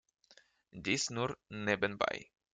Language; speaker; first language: German; non-native, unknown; Russian